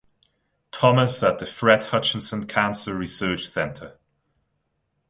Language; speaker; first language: English; non-native, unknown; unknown